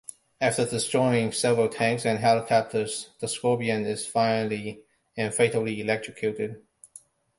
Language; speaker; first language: English; non-native, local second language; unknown